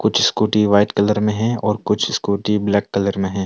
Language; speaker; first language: Hindi; non-native, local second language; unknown